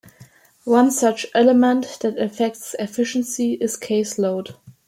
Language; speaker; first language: English; non-native, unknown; German